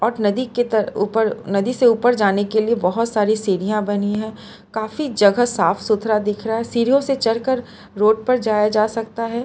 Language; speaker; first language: Hindi; non-native, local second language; Gujarati